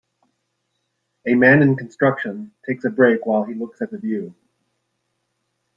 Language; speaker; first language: English; native; English